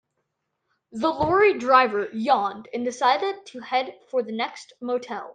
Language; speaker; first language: English; native; English